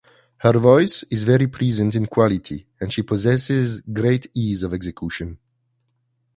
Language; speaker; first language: English; non-native, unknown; French